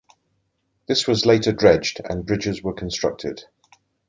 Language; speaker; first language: English; native; English